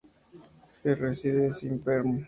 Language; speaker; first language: English; non-native, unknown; Spanish